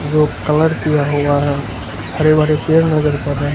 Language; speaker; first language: Hindi; non-native, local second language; Gujarati